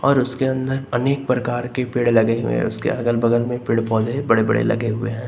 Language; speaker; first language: Hindi; native; Hindi